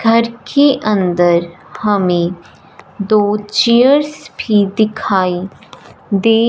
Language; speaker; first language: Hindi; non-native, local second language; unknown